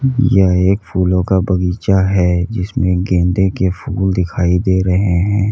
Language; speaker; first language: Hindi; native; Hindi